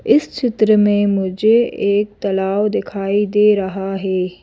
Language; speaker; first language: Hindi; native; Hindi